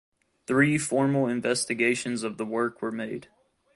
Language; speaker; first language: English; native; English